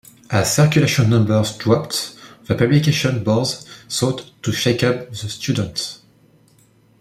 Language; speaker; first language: English; non-native, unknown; French